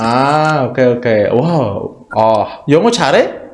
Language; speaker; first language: Korean; non-native, learner; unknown